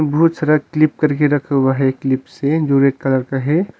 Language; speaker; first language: Hindi; non-native, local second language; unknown